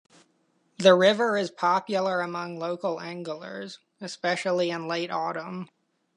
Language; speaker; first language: English; native; English